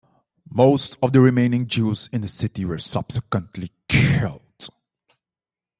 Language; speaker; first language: English; non-native, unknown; Dutch